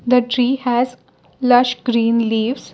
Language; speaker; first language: English; non-native, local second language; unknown